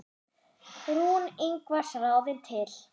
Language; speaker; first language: Icelandic; non-native, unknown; German